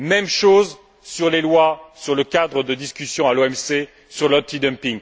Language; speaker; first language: French; native; French